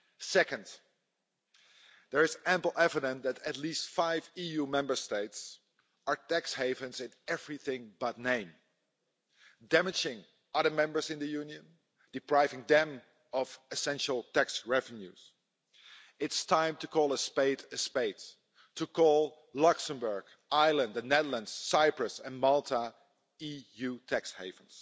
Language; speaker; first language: English; non-native, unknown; Dutch